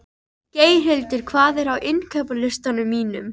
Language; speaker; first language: Icelandic; native; Icelandic